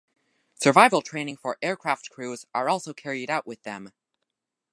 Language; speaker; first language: English; native; English